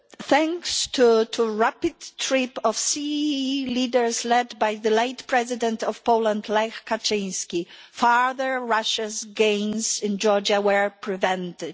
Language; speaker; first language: English; non-native, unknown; Polish